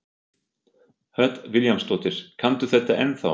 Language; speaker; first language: Icelandic; non-native, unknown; German